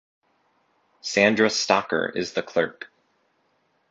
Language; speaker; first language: English; native; English